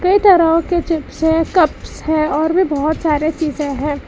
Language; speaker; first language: Hindi; non-native, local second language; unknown